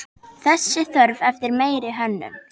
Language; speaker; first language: Icelandic; native; Icelandic